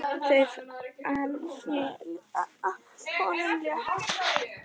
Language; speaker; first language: Icelandic; native; Icelandic